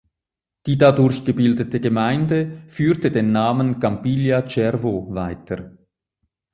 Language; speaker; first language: German; native; German